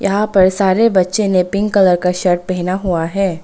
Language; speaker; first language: Hindi; non-native, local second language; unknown